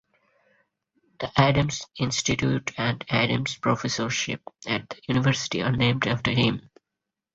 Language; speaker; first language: English; non-native, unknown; Bangla